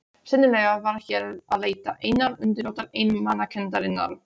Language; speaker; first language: Icelandic; non-native, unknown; Polish